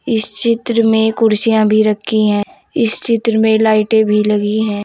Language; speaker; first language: Hindi; native; Hindi